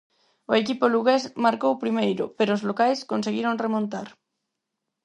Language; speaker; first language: Galician; non-native, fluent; Spanish